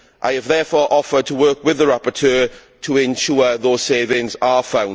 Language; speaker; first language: English; native; English